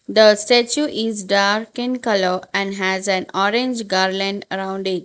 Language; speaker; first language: English; non-native, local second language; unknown